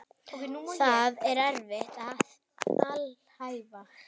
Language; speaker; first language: Icelandic; native; Icelandic